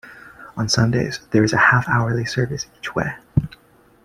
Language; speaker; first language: English; native; English